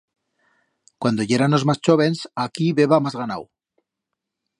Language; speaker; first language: Aragonese; native; Aragonese